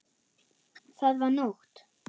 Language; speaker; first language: Icelandic; non-native, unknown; German